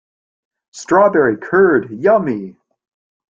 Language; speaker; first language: English; native; English